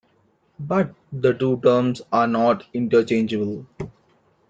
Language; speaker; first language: English; non-native, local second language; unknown